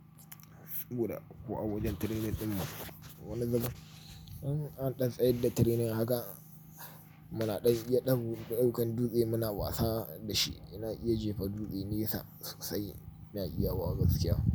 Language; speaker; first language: Hausa; native; Hausa